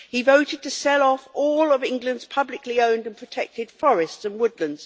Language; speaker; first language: English; native; English